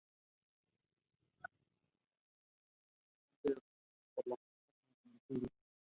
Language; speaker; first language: English; non-native, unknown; Spanish